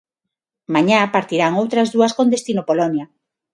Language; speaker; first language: Galician; non-native, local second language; Spanish